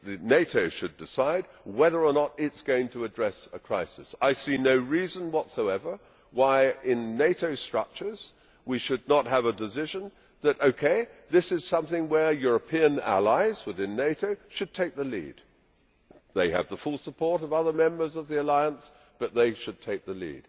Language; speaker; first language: English; native; English